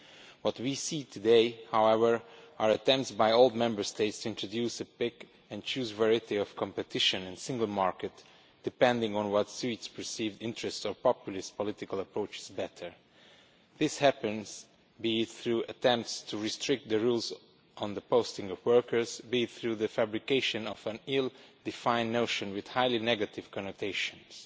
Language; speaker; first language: English; non-native, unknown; Romanian